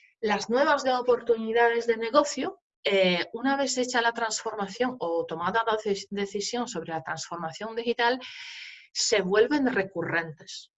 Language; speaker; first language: Spanish; non-native, fluent; Polish